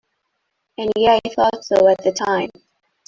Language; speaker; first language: English; non-native, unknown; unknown